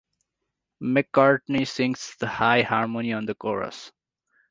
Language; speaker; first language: English; non-native, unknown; Nepali